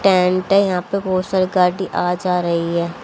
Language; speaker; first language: Hindi; native; Hindi